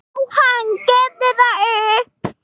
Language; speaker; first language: Icelandic; non-native, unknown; English